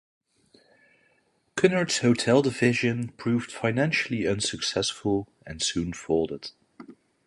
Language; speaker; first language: English; non-native, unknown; Dutch